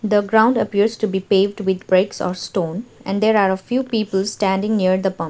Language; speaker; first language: English; non-native, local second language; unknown